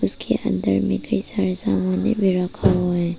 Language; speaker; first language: Hindi; early bilingual, other home language; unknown